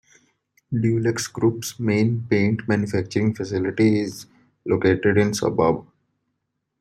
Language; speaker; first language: English; non-native, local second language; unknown